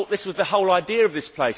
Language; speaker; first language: English; native; English